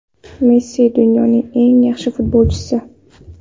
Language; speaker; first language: Uzbek; non-native, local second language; Kara-Kalpak